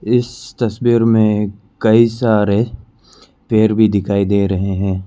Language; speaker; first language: Hindi; non-native, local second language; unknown